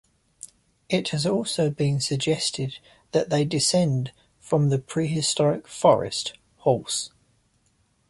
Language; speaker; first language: English; native; English